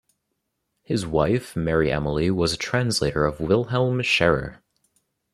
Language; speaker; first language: English; native; English